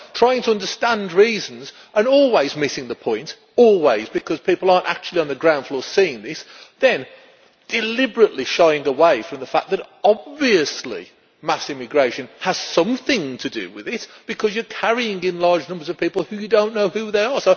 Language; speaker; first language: English; native; English